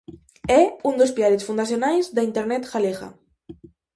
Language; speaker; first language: Galician; native; Galician